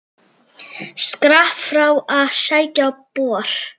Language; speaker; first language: Icelandic; native; Icelandic